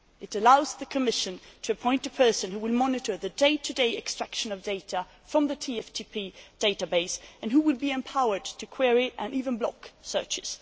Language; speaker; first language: English; non-native, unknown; Swedish